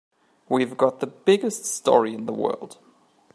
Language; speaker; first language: English; native; English